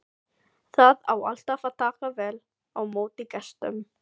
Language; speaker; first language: Icelandic; non-native, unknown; Filipino